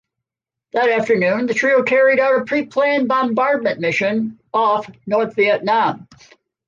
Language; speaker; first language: English; native; English